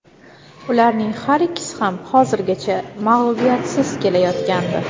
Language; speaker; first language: Uzbek; native; Uzbek